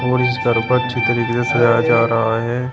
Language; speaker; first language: Hindi; native; Hindi